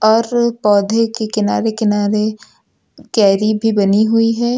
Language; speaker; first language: Hindi; native; Hindi